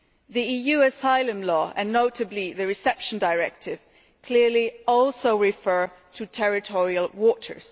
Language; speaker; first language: English; non-native, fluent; German